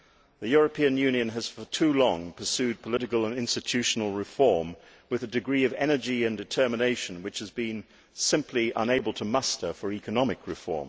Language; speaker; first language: English; native; English